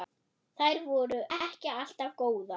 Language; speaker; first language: Icelandic; non-native, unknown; German